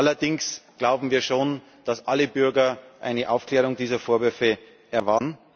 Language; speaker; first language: German; native; German